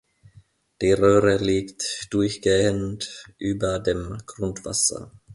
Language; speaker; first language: German; non-native, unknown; Finnish